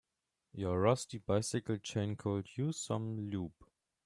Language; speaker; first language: English; native; English